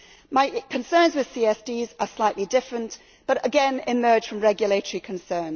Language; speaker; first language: English; native; English